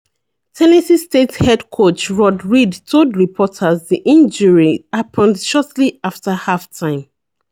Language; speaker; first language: English; non-native, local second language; Yoruba